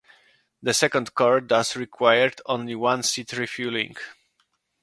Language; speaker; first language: English; non-native, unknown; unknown